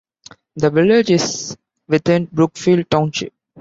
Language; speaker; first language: English; non-native, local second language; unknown